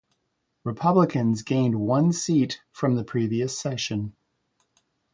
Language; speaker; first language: English; native; English